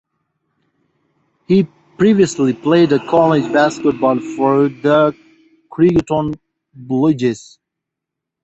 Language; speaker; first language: English; non-native, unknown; Pashto